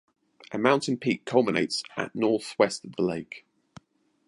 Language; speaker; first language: English; native; English